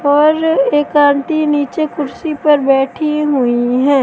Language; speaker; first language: Hindi; native; Hindi